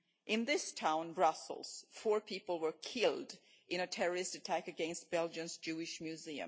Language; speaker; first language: English; non-native, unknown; Swedish